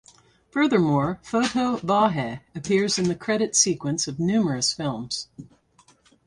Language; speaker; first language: English; native; English